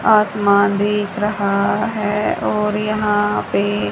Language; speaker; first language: Hindi; native; Hindi